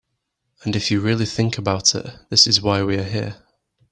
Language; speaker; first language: English; native; English